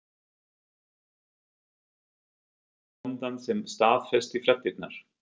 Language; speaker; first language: Icelandic; non-native, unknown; German